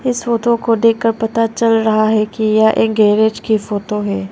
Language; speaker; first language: Hindi; non-native, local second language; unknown